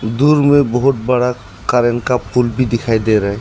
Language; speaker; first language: Hindi; non-native, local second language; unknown